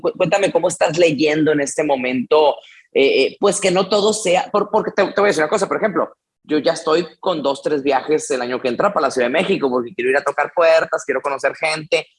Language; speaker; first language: Spanish; native; Spanish